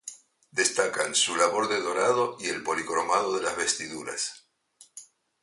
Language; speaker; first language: Spanish; native; Spanish